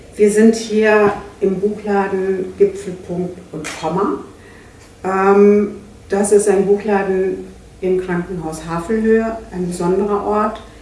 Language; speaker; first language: German; native; German